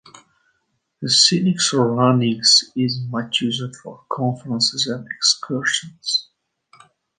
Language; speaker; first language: English; native; English